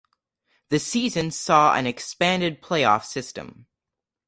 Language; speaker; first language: English; native; English